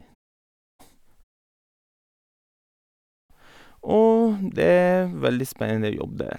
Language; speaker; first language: Norwegian; non-native, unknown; Bulgarian